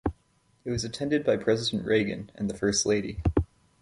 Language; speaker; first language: English; native; English